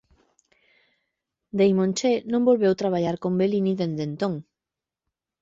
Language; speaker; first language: Galician; native; Galician